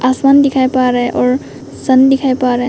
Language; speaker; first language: Hindi; non-native, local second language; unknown